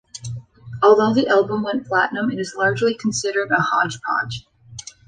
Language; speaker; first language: English; native; English